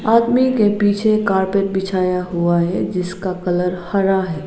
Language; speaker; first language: Hindi; non-native, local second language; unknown